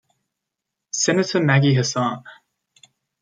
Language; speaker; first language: English; native; English